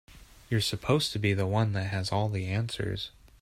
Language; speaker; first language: English; native; English